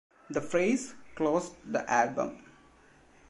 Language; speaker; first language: English; non-native, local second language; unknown